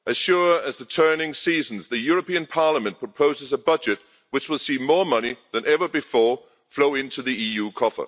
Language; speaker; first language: English; non-native, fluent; Danish